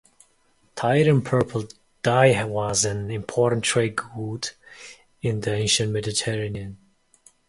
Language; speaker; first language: English; non-native, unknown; Mongolian